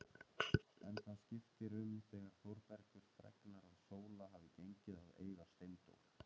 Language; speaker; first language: Icelandic; native; Icelandic